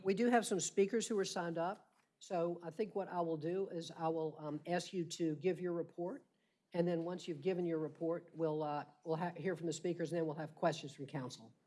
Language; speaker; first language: English; native; English